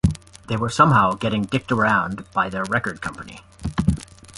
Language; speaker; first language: English; native; English